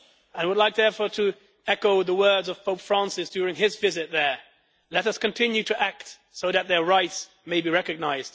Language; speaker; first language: English; non-native, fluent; Dutch